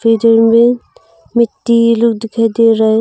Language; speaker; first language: Hindi; non-native, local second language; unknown